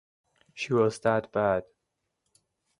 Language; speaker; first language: English; native; English